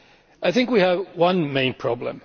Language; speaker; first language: English; non-native, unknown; Finnish